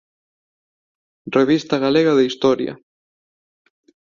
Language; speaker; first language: Galician; non-native, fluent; Spanish